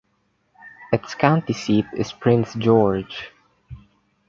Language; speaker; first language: English; non-native, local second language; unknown